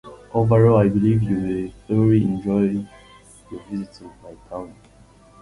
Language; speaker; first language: English; non-native, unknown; Kinyarwanda